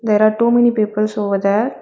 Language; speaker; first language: English; non-native, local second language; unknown